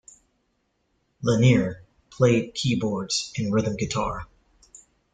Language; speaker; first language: English; native; English